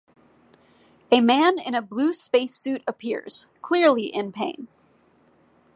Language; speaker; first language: English; native; English